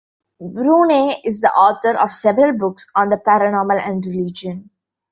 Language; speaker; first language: English; non-native, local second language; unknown